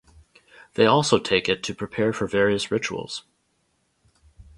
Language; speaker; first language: English; native; English